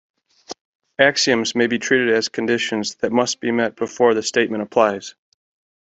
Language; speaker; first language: English; native; English